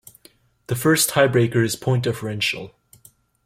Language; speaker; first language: English; native; English